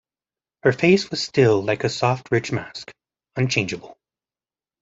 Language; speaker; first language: English; native; English